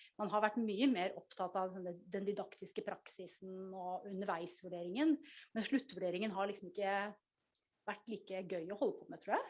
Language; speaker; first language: Norwegian; native; Norwegian